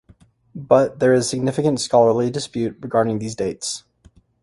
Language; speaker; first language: English; native; English